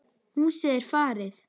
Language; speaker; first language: Icelandic; native; Icelandic